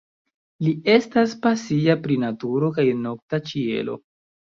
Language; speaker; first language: Esperanto; non-native, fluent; Chinese